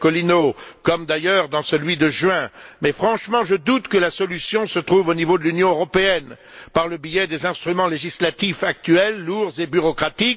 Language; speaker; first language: French; native; French